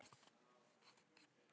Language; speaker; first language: Icelandic; native; Icelandic